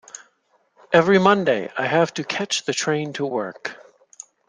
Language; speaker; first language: English; native; English